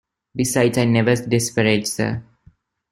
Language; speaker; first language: English; non-native, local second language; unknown